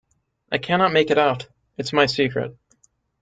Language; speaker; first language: English; native; English